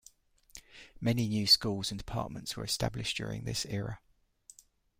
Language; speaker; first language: English; native; English